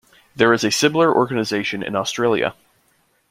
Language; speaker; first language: English; native; English